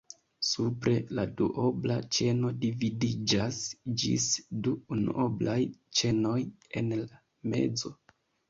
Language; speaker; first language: Esperanto; non-native, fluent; Kinyarwanda